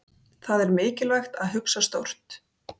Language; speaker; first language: Icelandic; native; Icelandic